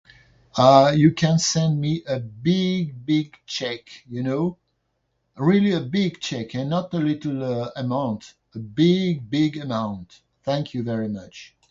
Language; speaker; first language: English; non-native, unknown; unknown